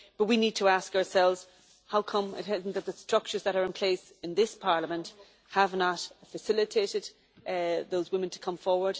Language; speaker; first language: English; native; English